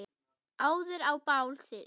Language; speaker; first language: Icelandic; non-native, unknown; German